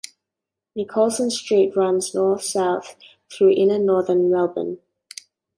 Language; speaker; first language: English; native; English